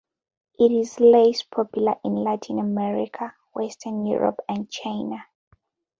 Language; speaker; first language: English; non-native, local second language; Ganda